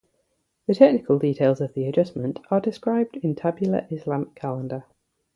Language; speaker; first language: English; native; English